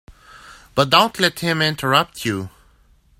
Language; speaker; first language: English; native; English